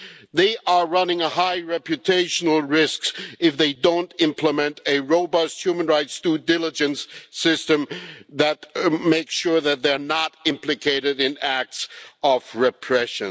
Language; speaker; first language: English; non-native, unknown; German